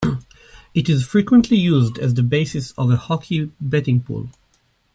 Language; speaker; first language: English; native; English